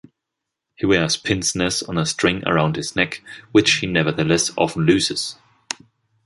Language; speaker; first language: English; non-native, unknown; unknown